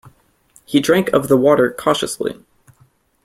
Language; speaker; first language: English; native; English